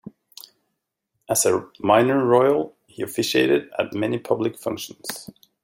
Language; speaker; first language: English; native; English